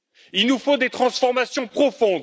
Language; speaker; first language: French; native; French